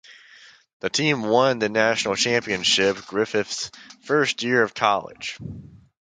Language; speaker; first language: English; native; English